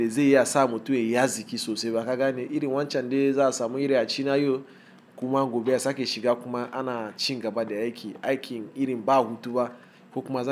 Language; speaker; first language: Hausa; non-native, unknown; Igbo